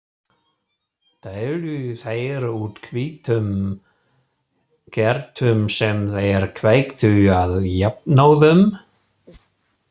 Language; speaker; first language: Icelandic; non-native, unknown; German